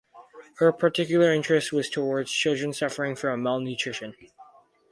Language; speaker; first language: English; native; English